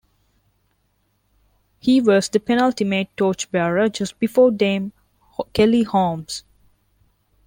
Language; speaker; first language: English; non-native, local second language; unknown